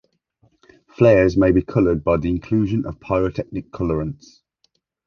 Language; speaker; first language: English; native; English